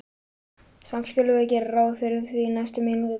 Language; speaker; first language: Icelandic; native; Icelandic